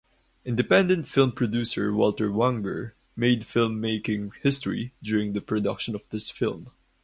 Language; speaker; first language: English; non-native, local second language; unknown